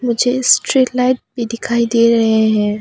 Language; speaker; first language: Hindi; non-native, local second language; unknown